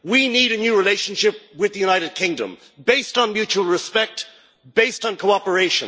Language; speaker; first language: English; native; English